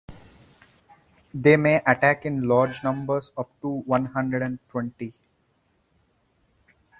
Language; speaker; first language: English; non-native, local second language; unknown